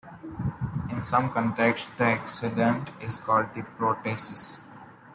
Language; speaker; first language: English; non-native, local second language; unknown